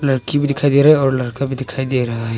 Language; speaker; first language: Hindi; non-native, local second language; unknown